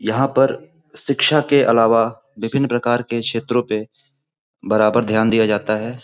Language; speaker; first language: Hindi; native; Hindi